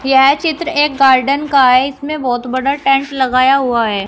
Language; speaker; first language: Hindi; native; Hindi